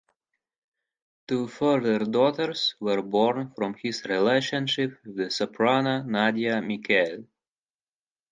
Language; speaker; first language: English; non-native, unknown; Russian